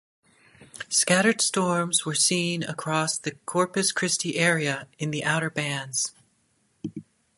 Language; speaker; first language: English; native; English